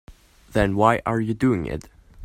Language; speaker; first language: English; non-native, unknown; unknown